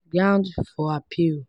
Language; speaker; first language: English; non-native, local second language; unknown